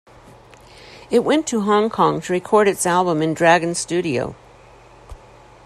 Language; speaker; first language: English; native; English